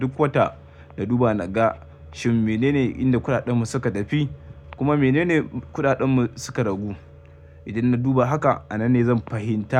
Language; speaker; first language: Hausa; native; Hausa